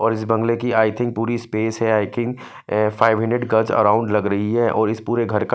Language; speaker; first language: Hindi; non-native, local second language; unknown